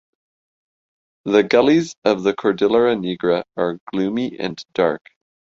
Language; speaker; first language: English; native; English